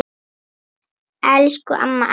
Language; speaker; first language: Icelandic; native; Icelandic